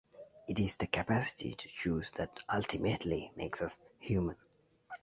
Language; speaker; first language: English; native; English